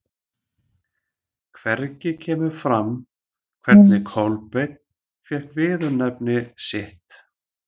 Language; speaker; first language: Icelandic; native; Icelandic